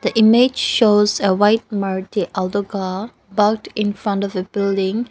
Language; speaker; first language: English; non-native, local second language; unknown